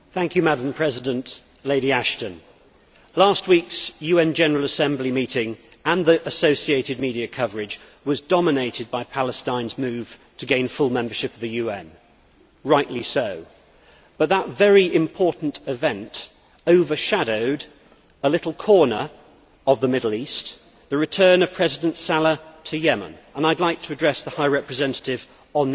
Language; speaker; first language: English; native; English